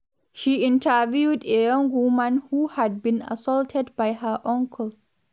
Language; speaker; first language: English; non-native, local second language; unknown